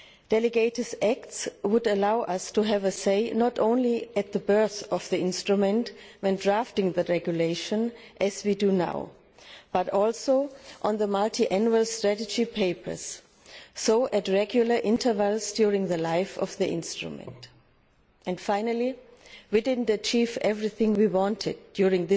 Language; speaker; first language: English; non-native, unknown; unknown